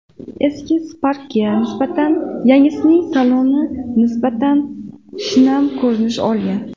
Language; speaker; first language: Uzbek; native; Uzbek